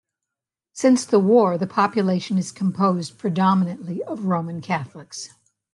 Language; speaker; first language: English; native; English